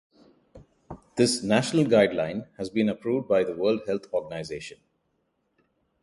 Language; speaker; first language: English; non-native, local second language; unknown